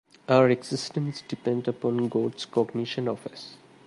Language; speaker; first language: English; non-native, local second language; Malayalam